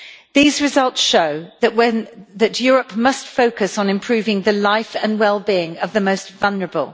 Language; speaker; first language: English; native; English